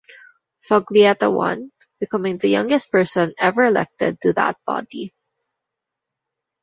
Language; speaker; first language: English; non-native, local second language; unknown